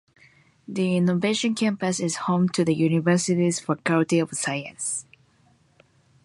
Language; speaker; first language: English; non-native, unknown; Japanese